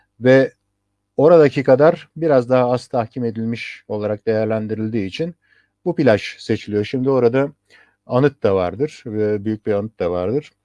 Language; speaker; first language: Turkish; native; Turkish